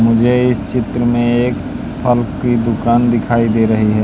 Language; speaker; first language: Hindi; native; Hindi